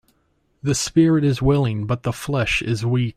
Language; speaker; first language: English; native; English